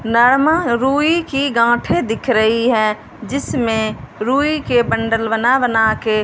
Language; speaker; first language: Hindi; non-native, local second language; Punjabi